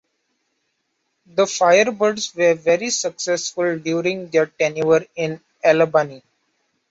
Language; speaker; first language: English; non-native, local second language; Marathi